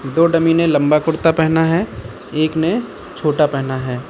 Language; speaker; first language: Hindi; native; Hindi